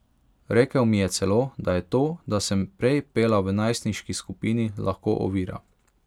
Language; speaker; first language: Slovenian; non-native, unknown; Hungarian